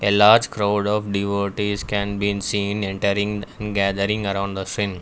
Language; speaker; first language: English; non-native, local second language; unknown